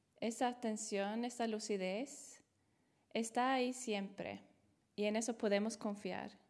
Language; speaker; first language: Spanish; non-native, fluent; Swedish